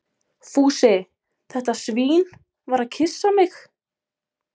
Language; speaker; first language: Icelandic; non-native, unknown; Polish